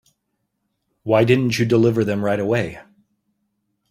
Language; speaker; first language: English; native; English